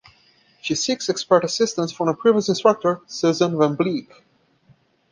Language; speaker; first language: English; non-native, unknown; Portuguese